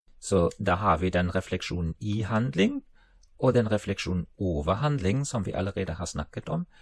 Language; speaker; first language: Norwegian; non-native, related language; German